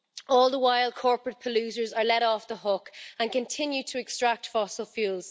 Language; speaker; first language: English; native; English